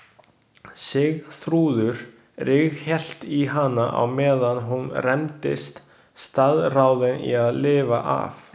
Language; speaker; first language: Icelandic; non-native, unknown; Chinese